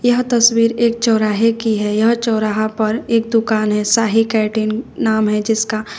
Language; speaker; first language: Hindi; native; Hindi